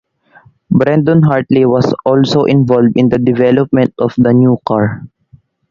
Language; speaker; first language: English; non-native, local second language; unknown